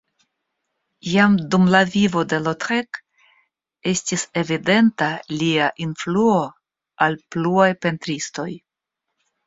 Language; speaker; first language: Esperanto; non-native, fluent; Russian